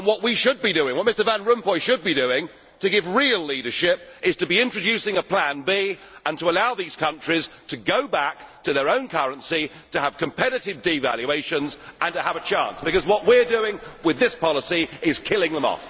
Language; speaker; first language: English; native; English